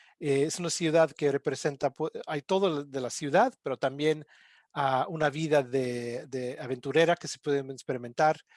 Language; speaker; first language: Spanish; non-native, fluent; English